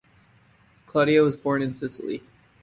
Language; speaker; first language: English; native; English